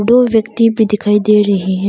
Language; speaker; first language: Hindi; non-native, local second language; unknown